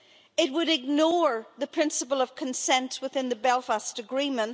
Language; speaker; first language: English; native; English